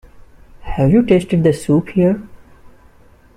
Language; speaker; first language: English; non-native, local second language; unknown